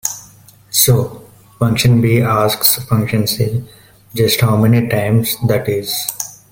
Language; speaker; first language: English; non-native, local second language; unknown